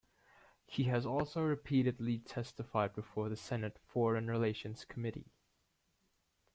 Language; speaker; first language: English; native; English